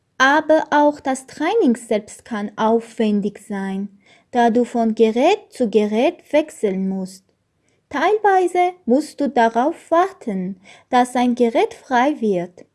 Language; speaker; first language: German; non-native, learner; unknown